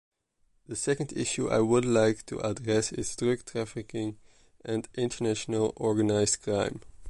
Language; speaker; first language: English; non-native, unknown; Dutch